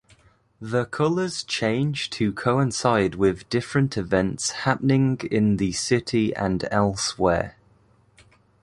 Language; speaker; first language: English; native; English